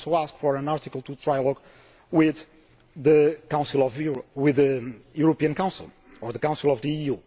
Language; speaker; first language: English; non-native, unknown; Portuguese